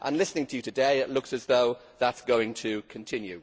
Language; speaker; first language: English; native; English